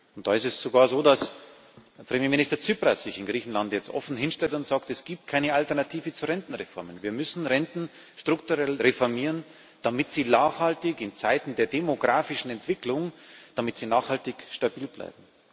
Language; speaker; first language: German; native; German